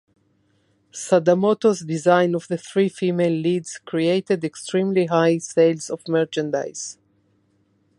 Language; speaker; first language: English; non-native, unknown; Spanish